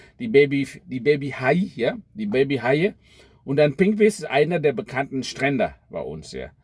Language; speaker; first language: German; non-native, fluent; Indonesian